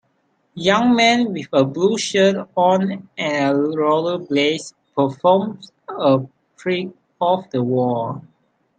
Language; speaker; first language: English; non-native, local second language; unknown